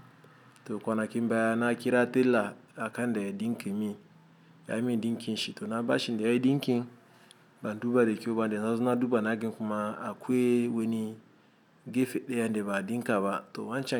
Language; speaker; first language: Hausa; non-native, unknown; Igbo